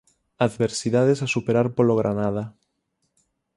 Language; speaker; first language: Galician; native; Galician